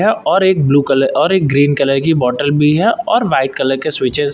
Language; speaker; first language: Hindi; native; Hindi